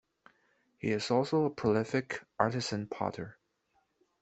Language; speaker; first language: English; non-native, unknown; Chinese